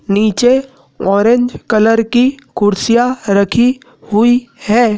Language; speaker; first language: Hindi; native; Hindi